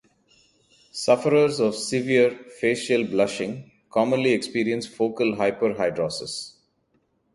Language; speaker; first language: English; non-native, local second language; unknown